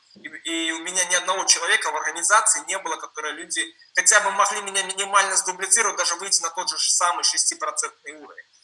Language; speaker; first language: Russian; non-native, related language; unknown